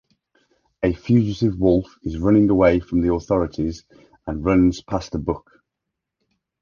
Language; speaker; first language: English; native; English